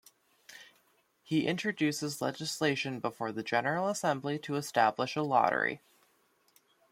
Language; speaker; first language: English; native; English